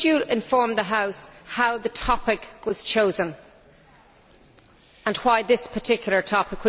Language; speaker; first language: English; native; English